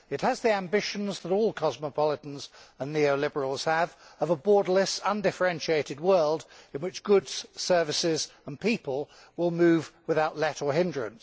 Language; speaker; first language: English; native; English